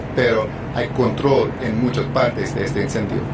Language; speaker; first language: Spanish; non-native, fluent; English